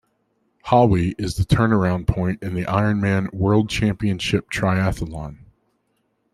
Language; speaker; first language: English; native; English